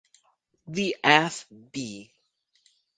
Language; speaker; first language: English; native; English